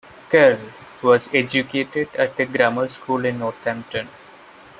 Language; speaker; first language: English; non-native, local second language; Malayalam